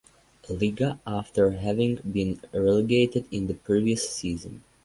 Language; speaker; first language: English; non-native, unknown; Serbian